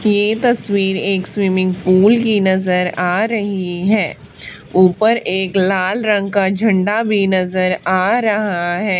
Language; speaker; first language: Hindi; native; Hindi